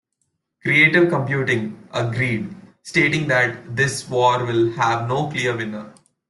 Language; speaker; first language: English; non-native, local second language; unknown